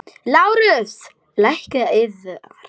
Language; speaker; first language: Icelandic; non-native, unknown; Polish